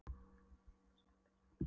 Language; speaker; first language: Icelandic; non-native, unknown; Polish